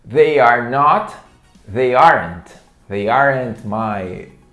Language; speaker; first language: English; non-native, fluent; Portuguese